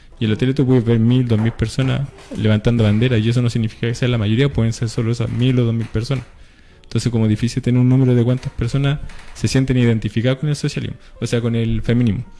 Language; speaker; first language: Spanish; native; Spanish